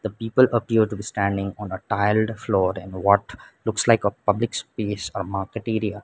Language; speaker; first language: English; non-native, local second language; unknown